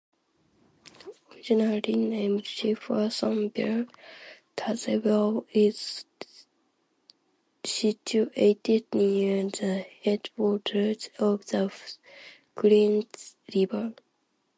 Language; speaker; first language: English; non-native, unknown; Japanese